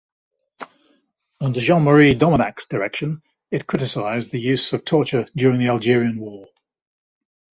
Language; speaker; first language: English; native; English